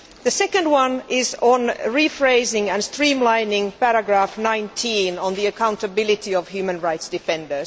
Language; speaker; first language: English; non-native, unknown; Finnish